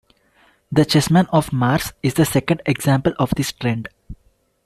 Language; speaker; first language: English; non-native, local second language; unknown